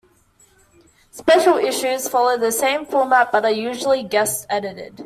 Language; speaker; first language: English; native; English